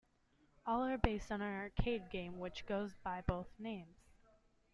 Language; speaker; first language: English; native; English